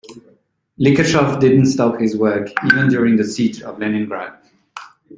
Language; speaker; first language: English; non-native, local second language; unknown